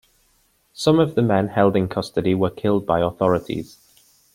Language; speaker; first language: English; native; English